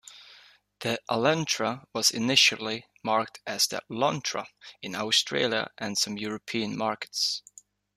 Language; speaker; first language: English; native; English